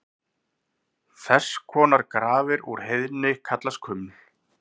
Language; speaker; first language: Icelandic; native; Icelandic